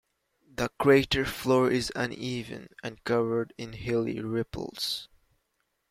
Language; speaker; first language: English; native; English